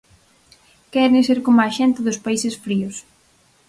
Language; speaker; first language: Galician; native; Galician